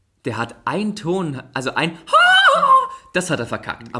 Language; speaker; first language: German; native; German